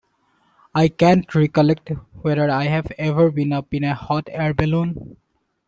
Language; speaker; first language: English; non-native, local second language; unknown